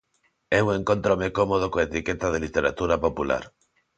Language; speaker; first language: Galician; non-native, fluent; Spanish